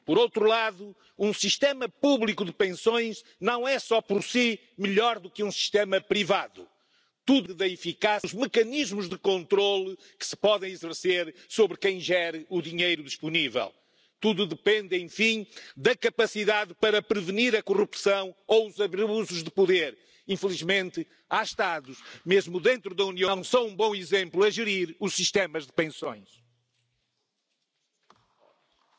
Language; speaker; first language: English; native; English